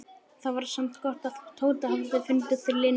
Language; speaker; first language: Icelandic; native; Icelandic